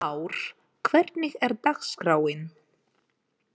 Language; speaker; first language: Icelandic; non-native, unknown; Ukrainian